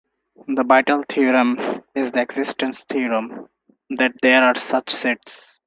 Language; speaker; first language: English; non-native, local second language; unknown